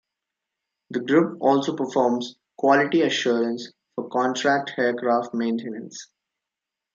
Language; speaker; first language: English; non-native, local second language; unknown